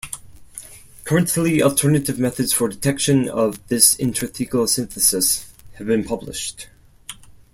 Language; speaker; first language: English; non-native, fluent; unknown